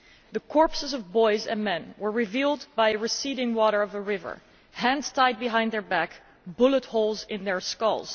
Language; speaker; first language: English; non-native, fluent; Dutch